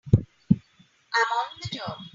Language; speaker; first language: English; non-native, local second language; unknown